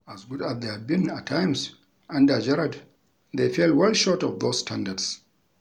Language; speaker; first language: English; non-native, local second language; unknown